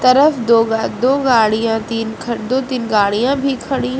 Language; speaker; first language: Hindi; native; Hindi